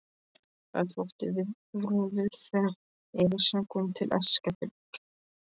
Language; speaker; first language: Icelandic; non-native, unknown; Polish